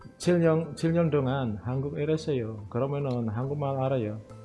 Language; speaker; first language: Korean; non-native, learner; Indonesian